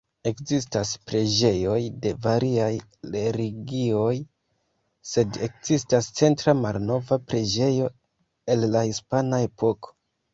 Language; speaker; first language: Esperanto; non-native, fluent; Kinyarwanda